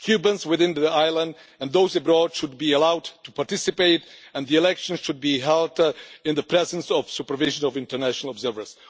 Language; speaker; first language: English; non-native, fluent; Czech